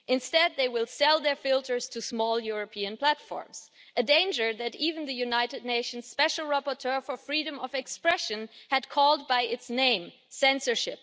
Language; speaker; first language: English; non-native, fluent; German